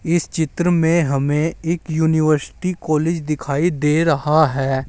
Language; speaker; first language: Hindi; native; Hindi